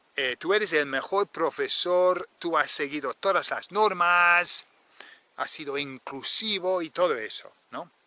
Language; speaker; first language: Spanish; non-native, fluent; English